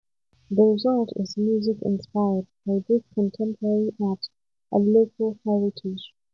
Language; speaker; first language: English; non-native, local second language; Hausa